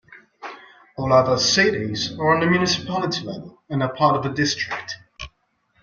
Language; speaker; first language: English; non-native, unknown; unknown